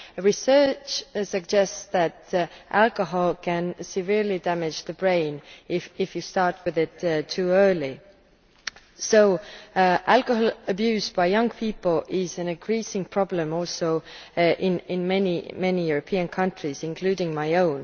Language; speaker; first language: English; non-native, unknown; Estonian